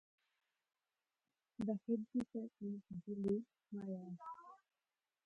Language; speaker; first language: English; non-native, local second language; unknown